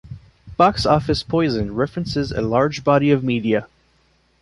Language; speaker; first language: English; non-native, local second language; French